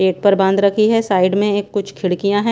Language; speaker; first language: Hindi; non-native, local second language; Punjabi